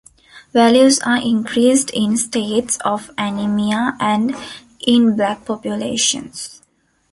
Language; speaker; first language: English; non-native, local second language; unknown